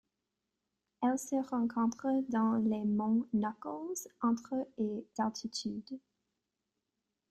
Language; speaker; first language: French; non-native, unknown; English